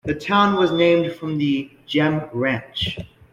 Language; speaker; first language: English; native; English